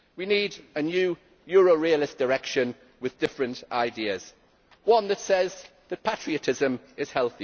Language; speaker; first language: English; native; English